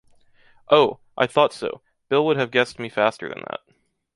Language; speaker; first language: English; native; English